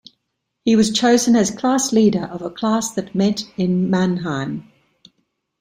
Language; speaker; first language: English; native; English